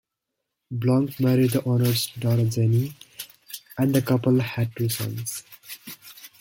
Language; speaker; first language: English; native; English